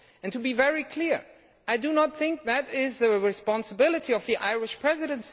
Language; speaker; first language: English; non-native, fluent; German